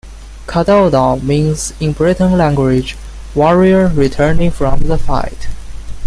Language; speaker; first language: English; non-native, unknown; Chinese